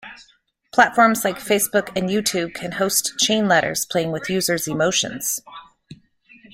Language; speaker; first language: English; native; English